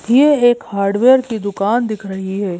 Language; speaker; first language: Hindi; native; Hindi